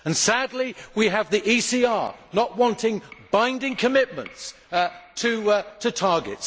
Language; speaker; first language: English; native; English